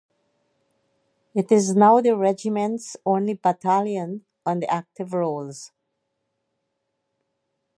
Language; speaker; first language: English; native; English